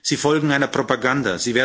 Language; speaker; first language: German; native; German